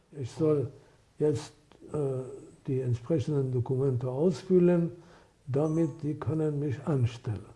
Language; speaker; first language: German; non-native, fluent; Persian